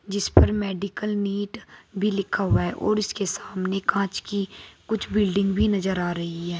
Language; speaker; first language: Hindi; native; Hindi